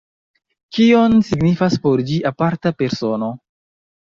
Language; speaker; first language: Esperanto; non-native, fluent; Chinese